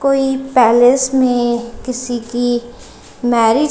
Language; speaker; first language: Hindi; non-native, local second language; Punjabi